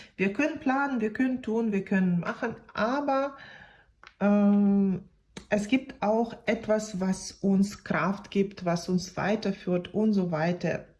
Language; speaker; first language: German; non-native, fluent; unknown